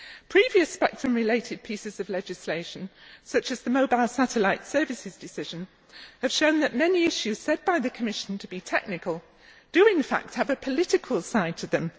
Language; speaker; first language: English; native; English